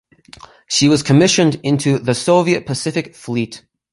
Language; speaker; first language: English; native; English